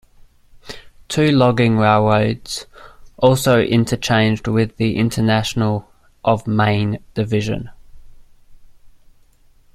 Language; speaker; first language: English; native; English